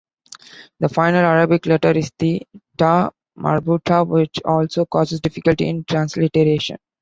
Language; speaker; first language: English; non-native, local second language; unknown